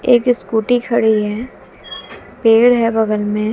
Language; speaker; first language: Hindi; native; Hindi